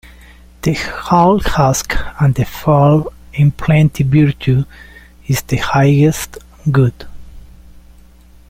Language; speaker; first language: English; native; English